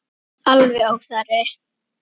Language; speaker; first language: Icelandic; native; Icelandic